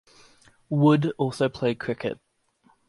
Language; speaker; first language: English; native; English